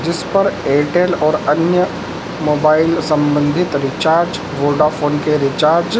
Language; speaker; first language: Hindi; native; Hindi